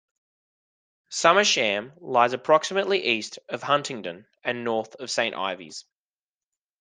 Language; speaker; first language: English; native; English